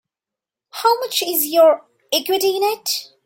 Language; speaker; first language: English; non-native, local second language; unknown